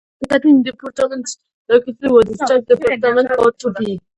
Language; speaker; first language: English; non-native, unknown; Georgian